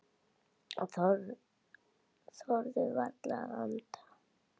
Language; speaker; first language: Icelandic; native; Icelandic